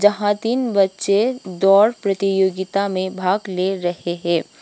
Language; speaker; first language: Hindi; non-native, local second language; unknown